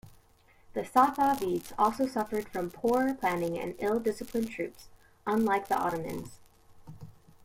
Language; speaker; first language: English; native; English